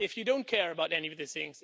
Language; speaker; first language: English; non-native, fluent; Dutch